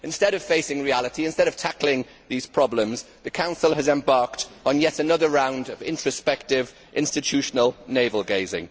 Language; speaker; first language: English; native; English